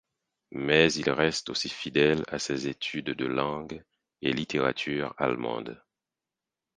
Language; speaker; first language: French; non-native, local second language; Haitian Creole